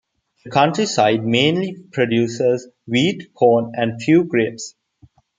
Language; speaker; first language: English; non-native, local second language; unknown